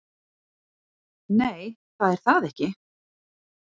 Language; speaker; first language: Icelandic; native; Icelandic